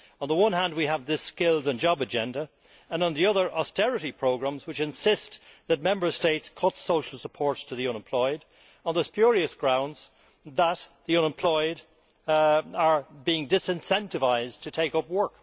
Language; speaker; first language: English; native; English